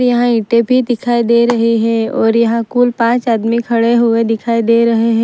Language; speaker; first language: Hindi; non-native, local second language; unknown